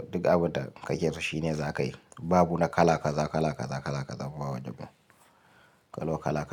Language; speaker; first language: Hausa; native; Hausa